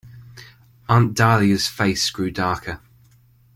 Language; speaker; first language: English; native; English